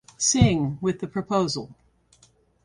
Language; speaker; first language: English; native; English